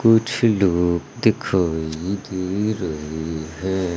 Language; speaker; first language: Hindi; native; Hindi